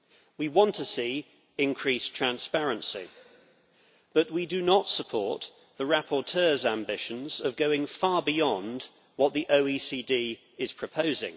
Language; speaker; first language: English; native; English